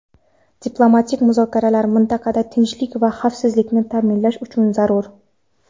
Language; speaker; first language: Uzbek; non-native, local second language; Kara-Kalpak